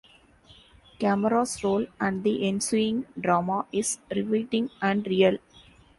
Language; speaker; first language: English; non-native, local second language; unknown